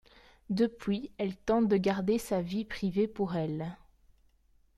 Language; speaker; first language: French; native; French